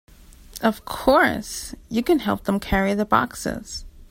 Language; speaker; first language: English; native; English